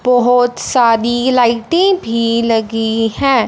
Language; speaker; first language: Hindi; non-native, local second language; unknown